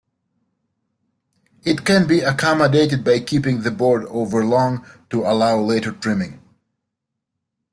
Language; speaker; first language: English; native; English